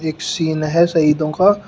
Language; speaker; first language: Hindi; native; Hindi